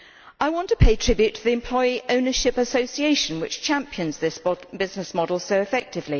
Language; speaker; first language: English; native; English